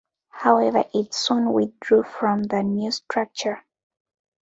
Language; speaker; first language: English; non-native, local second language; Ganda